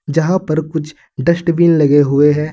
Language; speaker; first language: Hindi; native; Hindi